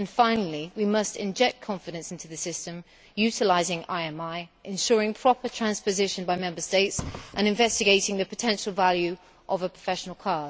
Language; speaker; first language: English; native; English